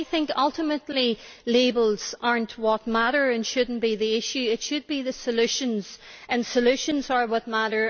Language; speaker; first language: English; native; English